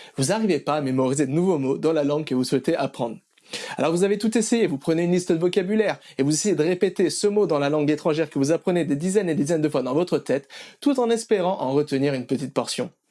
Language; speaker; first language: French; native; French